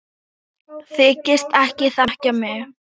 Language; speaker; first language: Icelandic; non-native, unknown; Thai